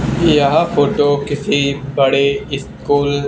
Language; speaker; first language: Hindi; native; Hindi